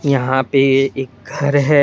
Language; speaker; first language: Hindi; non-native, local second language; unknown